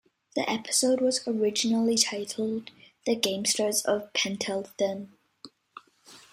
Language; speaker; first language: English; native; English